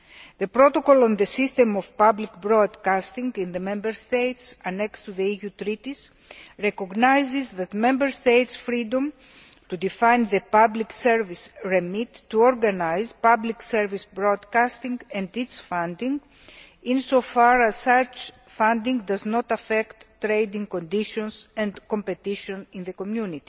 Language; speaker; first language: English; non-native, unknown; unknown